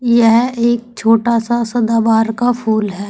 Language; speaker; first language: Hindi; native; Hindi